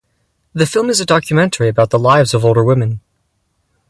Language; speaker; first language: English; native; English